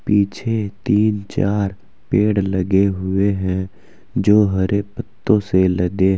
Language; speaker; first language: Hindi; native; Hindi